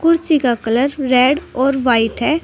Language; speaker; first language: Hindi; native; Hindi